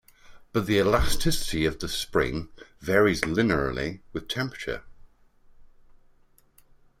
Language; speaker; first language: English; native; English